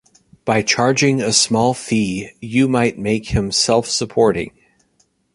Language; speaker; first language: English; native; English